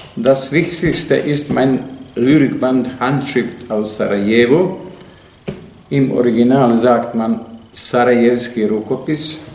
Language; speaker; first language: German; non-native, fluent; Serbian